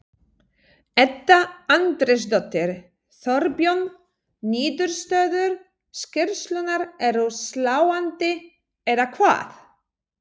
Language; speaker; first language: Icelandic; non-native, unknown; Polish